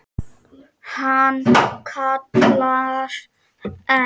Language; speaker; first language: Icelandic; non-native, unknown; Czech